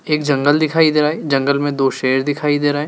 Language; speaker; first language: Hindi; native; Hindi